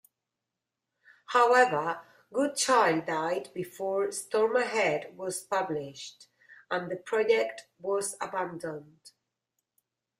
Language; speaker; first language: English; non-native, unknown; Spanish